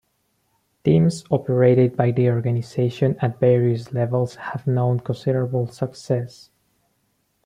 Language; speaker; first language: English; non-native, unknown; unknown